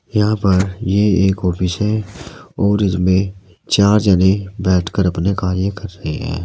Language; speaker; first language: Hindi; native; Hindi